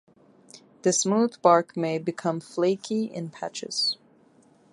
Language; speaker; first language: English; non-native, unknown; Turkish